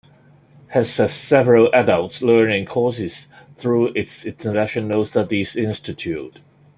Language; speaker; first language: English; non-native, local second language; Cantonese